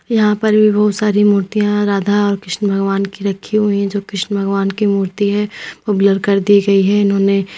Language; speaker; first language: Hindi; native; Hindi